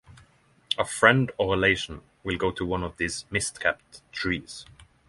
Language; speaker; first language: English; non-native, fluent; Norwegian